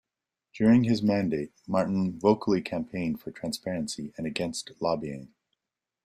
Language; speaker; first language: English; native; English